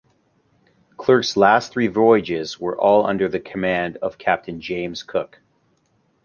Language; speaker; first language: English; native; English